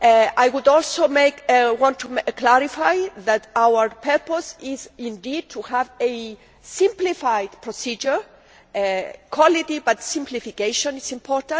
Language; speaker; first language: English; non-native, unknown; Greek